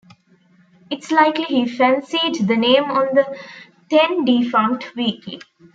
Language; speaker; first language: English; non-native, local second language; Tamil